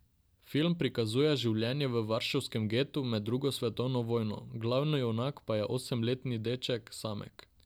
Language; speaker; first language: Slovenian; non-native, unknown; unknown